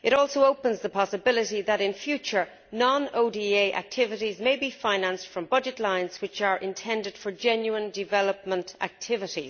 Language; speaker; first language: English; native; English